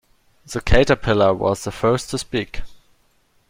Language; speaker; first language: English; non-native, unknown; German